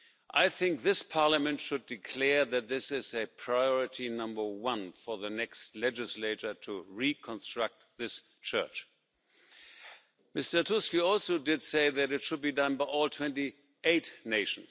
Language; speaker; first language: English; non-native, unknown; German